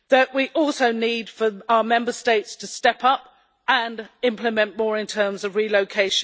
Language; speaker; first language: English; native; English